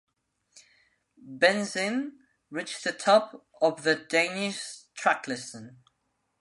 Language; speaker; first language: English; non-native, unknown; Spanish